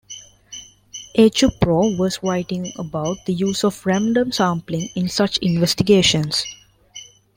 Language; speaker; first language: English; non-native, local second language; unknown